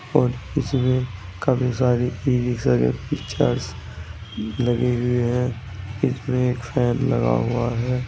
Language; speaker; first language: Hindi; native; Hindi